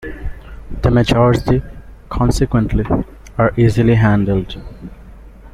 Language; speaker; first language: English; non-native, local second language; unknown